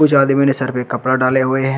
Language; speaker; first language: Hindi; native; Hindi